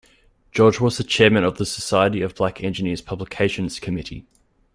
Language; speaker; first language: English; native; English